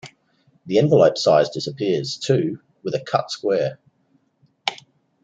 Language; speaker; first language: English; native; English